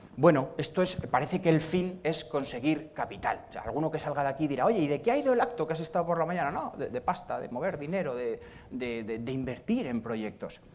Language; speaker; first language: Spanish; native; Spanish